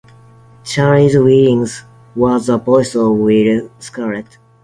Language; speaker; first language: English; non-native, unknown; Japanese